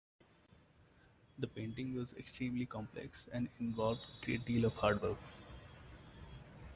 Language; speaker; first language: English; non-native, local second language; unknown